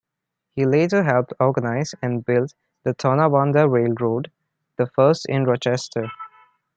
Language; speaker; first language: English; non-native, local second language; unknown